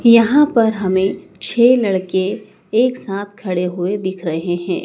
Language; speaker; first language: Hindi; native; Hindi